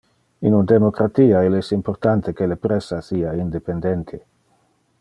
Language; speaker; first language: Interlingua; non-native, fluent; Dutch